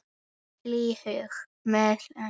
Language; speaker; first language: Icelandic; native; Icelandic